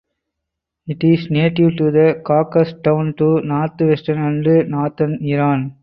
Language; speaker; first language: English; non-native, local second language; Tamil